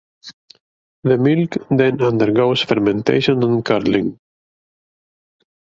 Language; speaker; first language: English; native; English